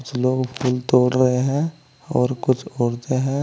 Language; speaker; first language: Hindi; native; Hindi